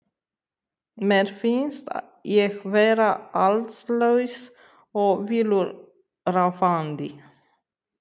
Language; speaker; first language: Icelandic; non-native, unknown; Romanian